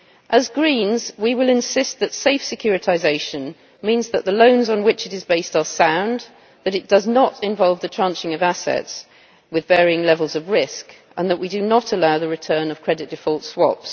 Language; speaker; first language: English; native; English